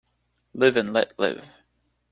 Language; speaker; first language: English; non-native, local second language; French